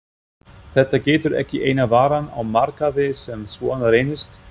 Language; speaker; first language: Icelandic; non-native, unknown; German